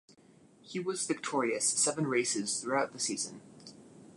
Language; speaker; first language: English; native; English